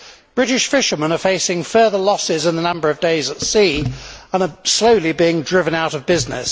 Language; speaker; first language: English; native; English